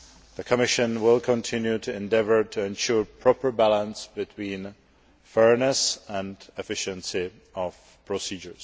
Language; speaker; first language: English; non-native, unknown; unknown